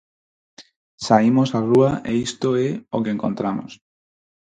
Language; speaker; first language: Galician; non-native, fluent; Spanish